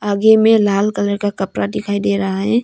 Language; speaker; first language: Hindi; non-native, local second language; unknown